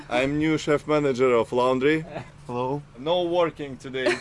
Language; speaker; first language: English; non-native, learner; Russian